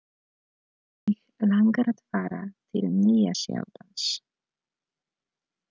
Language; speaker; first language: Icelandic; non-native, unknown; Polish